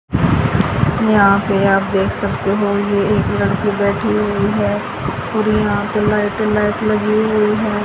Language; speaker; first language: Hindi; native; Hindi